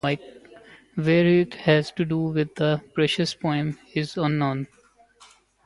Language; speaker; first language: English; non-native, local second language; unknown